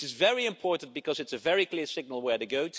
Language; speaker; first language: English; non-native, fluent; Dutch